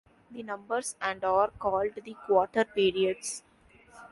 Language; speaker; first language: English; non-native, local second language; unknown